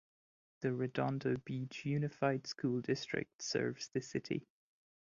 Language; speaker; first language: English; non-native, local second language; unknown